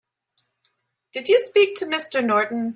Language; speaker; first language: English; native; English